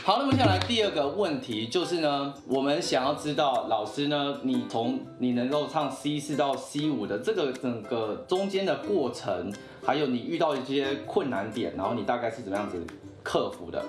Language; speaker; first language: Chinese; native; Chinese